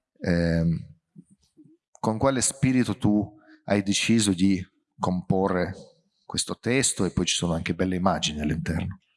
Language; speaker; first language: Italian; non-native, fluent; Romanian